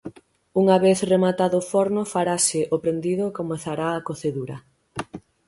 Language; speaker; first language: Galician; native; Galician